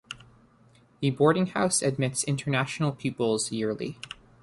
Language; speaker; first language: English; native; English